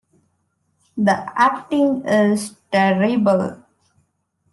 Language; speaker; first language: English; non-native, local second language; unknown